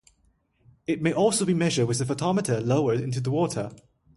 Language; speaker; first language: English; non-native, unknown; Chinese